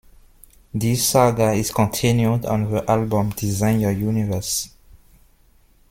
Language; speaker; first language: English; non-native, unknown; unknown